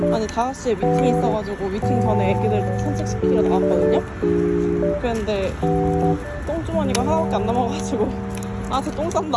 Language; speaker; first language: Korean; early bilingual, heritage; Korean